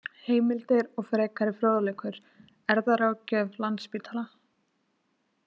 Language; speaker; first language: Icelandic; native; Icelandic